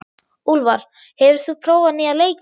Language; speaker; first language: Icelandic; non-native, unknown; German